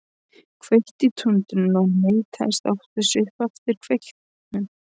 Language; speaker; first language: Icelandic; non-native, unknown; Polish